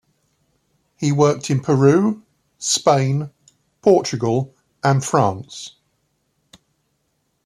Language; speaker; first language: English; native; English